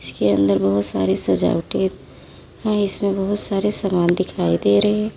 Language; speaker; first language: Hindi; native; Hindi